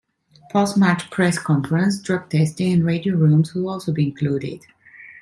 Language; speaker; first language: English; non-native, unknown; Italian